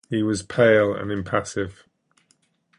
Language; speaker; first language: English; native; English